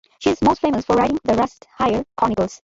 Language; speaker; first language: English; non-native, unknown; Bangla